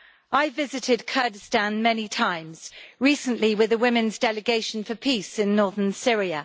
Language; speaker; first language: English; native; English